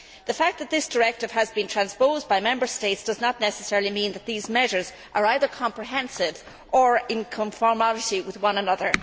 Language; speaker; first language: English; native; English